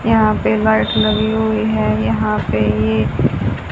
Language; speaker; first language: Hindi; native; Hindi